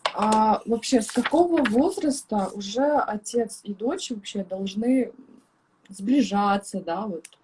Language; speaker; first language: Russian; native; Russian